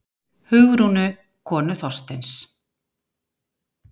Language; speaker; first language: Icelandic; native; Icelandic